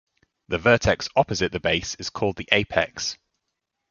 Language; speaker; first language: English; native; English